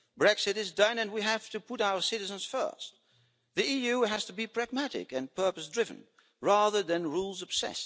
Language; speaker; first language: English; non-native, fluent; Dutch